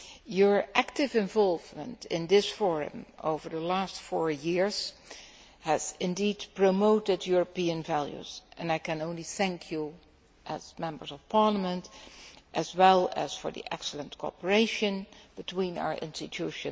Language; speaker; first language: English; non-native, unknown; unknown